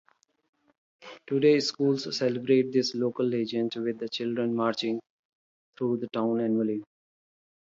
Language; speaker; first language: English; non-native, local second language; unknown